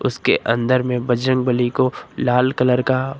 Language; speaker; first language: Hindi; native; Hindi